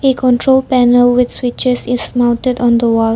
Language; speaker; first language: English; non-native, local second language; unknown